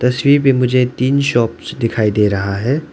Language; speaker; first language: Hindi; non-native, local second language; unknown